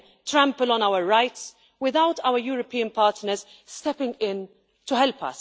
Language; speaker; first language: English; non-native, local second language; Maltese